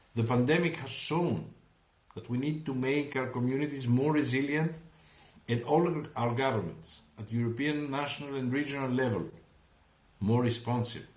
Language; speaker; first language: English; non-native, fluent; Greek